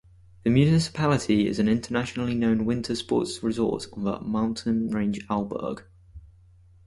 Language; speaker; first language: English; native; English